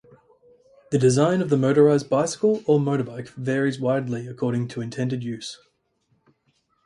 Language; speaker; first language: English; native; English